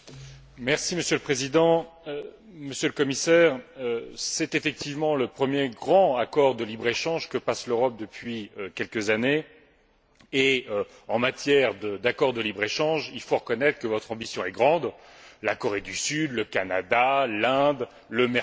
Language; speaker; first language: French; native; French